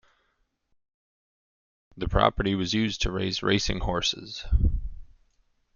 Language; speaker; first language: English; native; English